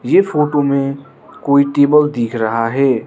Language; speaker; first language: Hindi; non-native, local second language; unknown